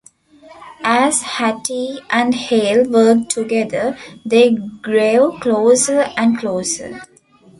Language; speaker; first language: English; non-native, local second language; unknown